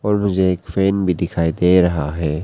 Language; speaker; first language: Hindi; non-native, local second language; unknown